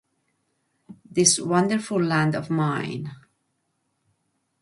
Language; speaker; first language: English; native; English